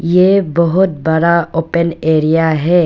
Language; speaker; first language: Hindi; non-native, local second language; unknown